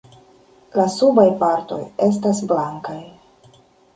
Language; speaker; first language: Esperanto; non-native, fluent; Russian